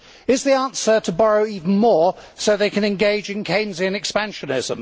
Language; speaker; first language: English; native; English